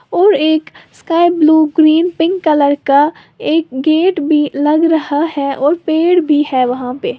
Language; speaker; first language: Hindi; native; Hindi